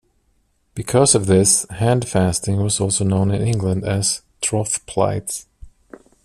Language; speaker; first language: English; non-native, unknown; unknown